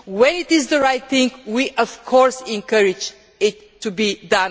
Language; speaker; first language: English; non-native, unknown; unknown